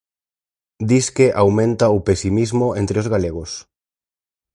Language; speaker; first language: Galician; native; Galician